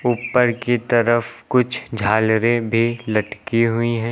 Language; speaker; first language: Hindi; native; Hindi